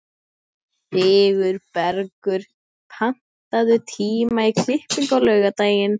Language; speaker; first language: Icelandic; native; Icelandic